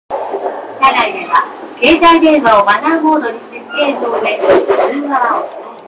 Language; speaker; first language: English; non-native, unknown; Japanese